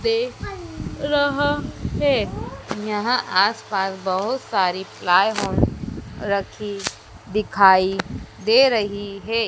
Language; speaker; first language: Hindi; native; Hindi